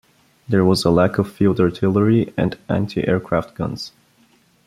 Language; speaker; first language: English; non-native, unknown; Bulgarian